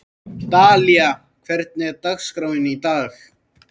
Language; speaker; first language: Icelandic; native; Icelandic